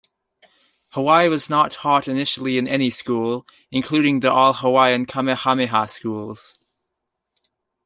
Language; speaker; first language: English; native; English